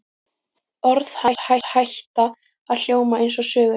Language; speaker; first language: Icelandic; native; Icelandic